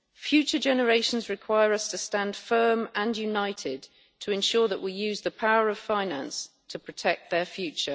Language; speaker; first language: English; native; English